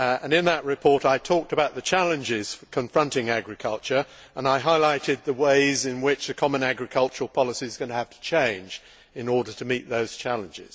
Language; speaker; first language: English; native; English